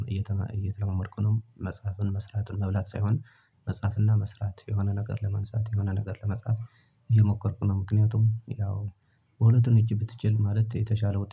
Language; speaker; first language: Amharic; non-native, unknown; Tigrinya